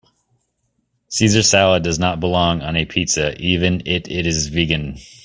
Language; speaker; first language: English; native; English